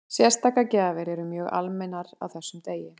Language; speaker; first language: Icelandic; native; Icelandic